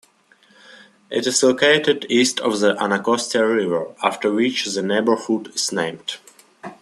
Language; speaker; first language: English; non-native, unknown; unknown